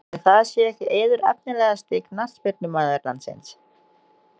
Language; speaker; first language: Icelandic; non-native, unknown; Indonesian